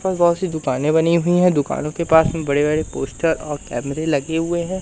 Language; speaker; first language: Hindi; native; Hindi